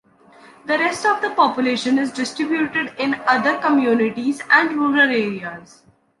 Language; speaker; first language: English; non-native, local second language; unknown